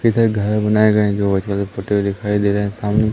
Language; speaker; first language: Hindi; native; Hindi